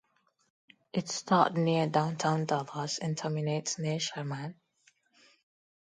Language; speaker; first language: English; non-native, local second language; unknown